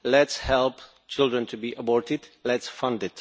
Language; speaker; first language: English; non-native, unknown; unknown